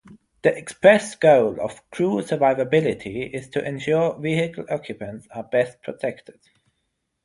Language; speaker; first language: English; non-native, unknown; German